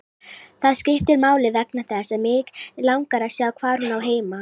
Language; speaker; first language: Icelandic; native; Icelandic